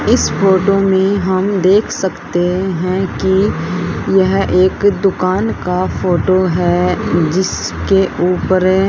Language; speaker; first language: Hindi; native; Hindi